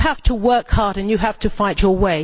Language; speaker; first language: English; native; English